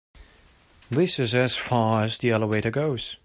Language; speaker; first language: English; non-native, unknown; German